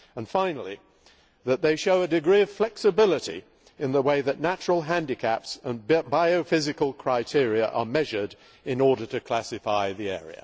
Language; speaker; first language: English; native; English